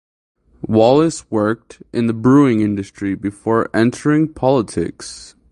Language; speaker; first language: English; native; English